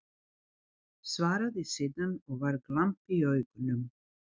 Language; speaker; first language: Icelandic; non-native, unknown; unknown